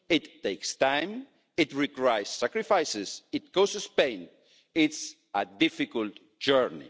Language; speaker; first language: English; non-native, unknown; Spanish